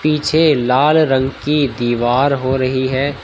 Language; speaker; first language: Hindi; native; Hindi